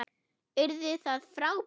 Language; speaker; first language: Icelandic; non-native, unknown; German